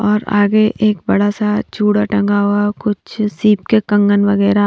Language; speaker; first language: Hindi; native; Hindi